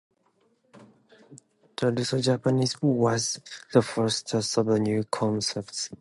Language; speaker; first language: English; non-native, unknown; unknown